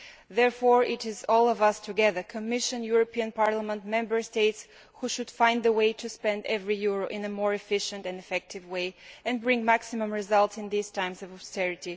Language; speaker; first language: English; non-native, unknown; Bulgarian